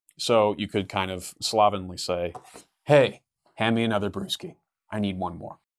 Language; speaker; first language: English; native; English